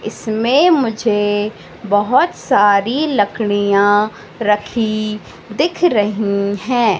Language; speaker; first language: Hindi; native; Hindi